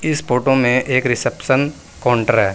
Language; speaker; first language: Hindi; native; Hindi